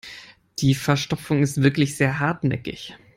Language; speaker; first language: English; non-native, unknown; German